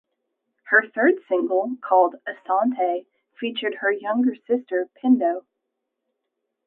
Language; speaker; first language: English; native; English